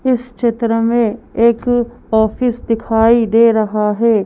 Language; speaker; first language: Hindi; native; Hindi